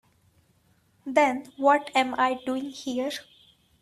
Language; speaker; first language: English; non-native, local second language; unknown